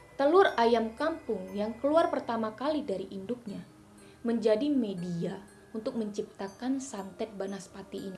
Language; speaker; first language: Indonesian; non-native, local second language; Hakka Chinese